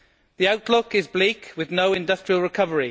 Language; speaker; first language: English; native; English